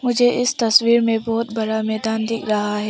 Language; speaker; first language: Hindi; non-native, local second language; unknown